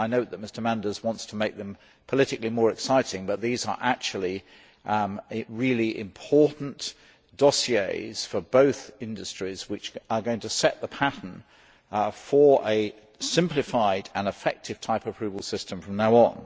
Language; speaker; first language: English; native; English